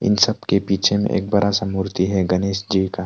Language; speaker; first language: Hindi; non-native, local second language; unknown